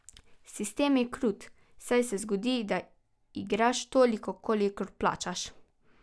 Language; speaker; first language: Slovenian; native; Slovenian